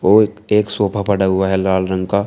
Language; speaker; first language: Hindi; native; Hindi